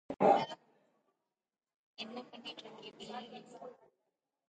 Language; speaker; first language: English; non-native, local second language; Tamil